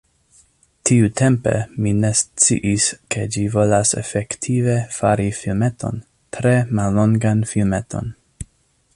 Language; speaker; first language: Esperanto; non-native, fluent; English